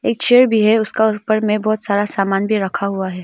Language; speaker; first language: Hindi; non-native, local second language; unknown